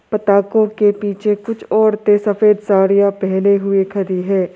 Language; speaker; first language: Hindi; non-native, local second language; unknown